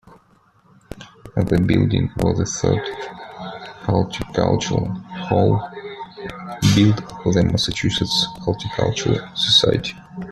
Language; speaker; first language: English; non-native, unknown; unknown